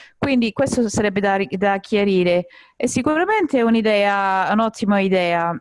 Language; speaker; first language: Italian; non-native, fluent; English